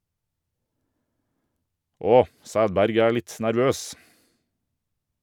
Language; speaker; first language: Norwegian; native; Norwegian